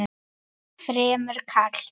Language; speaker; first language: Icelandic; native; Icelandic